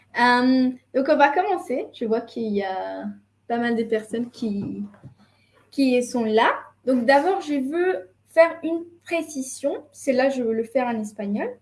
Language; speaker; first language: French; non-native, fluent; Spanish